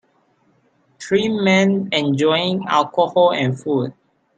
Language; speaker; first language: English; non-native, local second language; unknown